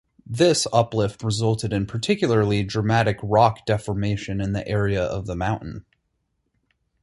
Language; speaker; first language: English; native; English